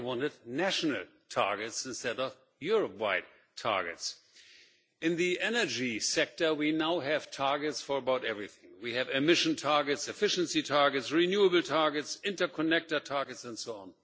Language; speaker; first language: English; non-native, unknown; German